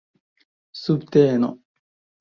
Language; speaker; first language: Esperanto; non-native, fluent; Chinese